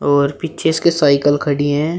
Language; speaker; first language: Hindi; native; Hindi